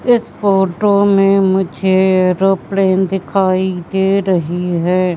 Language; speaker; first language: Hindi; native; Hindi